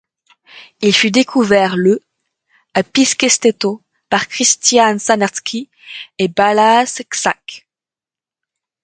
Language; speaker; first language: French; native; French